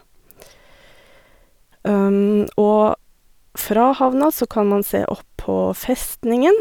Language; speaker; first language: Norwegian; native; Norwegian